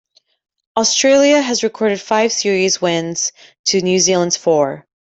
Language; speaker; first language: English; native; English